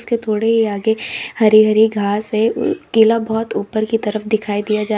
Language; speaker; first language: Hindi; native; Hindi